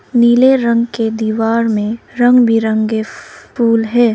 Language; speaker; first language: Hindi; non-native, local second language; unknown